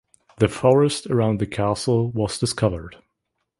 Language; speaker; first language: English; non-native, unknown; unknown